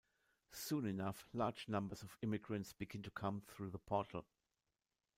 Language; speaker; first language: English; non-native, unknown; German